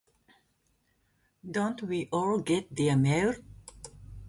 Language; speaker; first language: English; non-native, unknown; Japanese